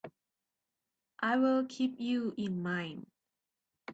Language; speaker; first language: English; non-native, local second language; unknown